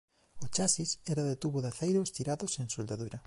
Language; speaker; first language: Galician; native; Galician